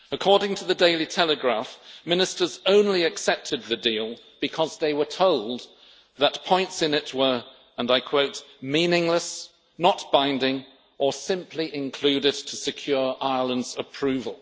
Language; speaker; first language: English; native; English